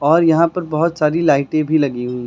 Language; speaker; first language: Hindi; native; Hindi